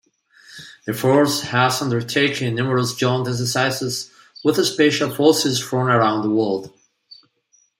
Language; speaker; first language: English; non-native, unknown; Spanish